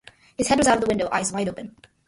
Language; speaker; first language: English; early bilingual, other home language; Malayalam